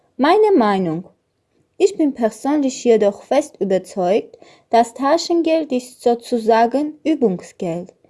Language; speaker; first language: German; non-native, learner; Armenian